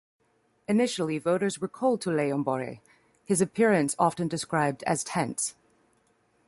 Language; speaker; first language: English; native; English